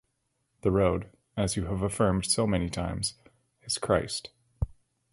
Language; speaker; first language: English; native; English